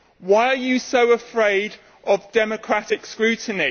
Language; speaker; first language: English; native; English